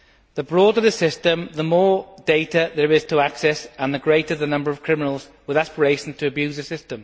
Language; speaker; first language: English; native; English